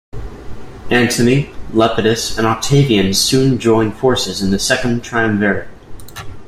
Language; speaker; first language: English; native; English